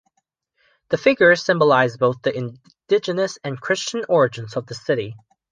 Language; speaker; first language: English; non-native, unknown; Chinese